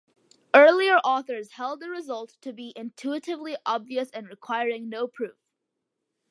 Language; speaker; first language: English; early bilingual, other home language; Malayalam